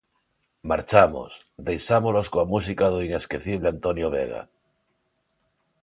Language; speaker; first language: Galician; non-native, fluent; Spanish